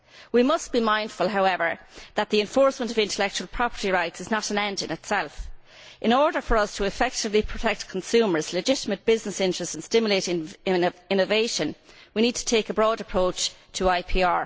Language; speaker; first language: English; native; English